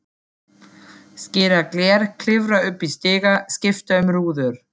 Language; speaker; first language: Icelandic; non-native, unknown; German